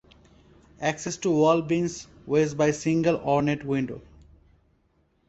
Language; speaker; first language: English; non-native, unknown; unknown